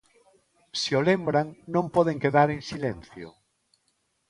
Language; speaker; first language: Galician; non-native, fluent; Spanish